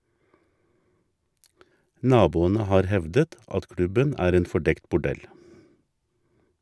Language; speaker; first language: Norwegian; native; Norwegian